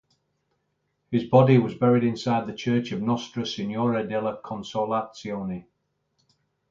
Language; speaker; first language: English; native; English